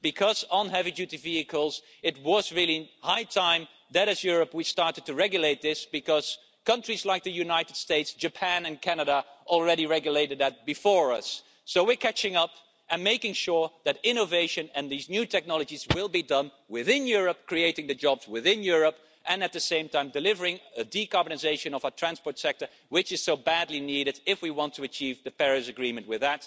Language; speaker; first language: English; non-native, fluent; Dutch